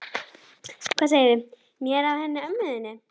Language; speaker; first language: Icelandic; native; Icelandic